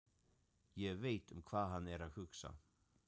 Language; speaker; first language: Icelandic; non-native, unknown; German